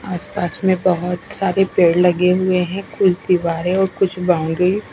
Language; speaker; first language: Hindi; non-native, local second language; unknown